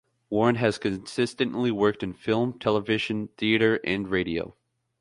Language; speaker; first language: English; native; English